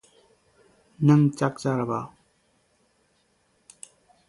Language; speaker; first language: English; non-native, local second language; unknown